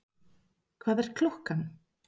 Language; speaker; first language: Icelandic; non-native, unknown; Spanish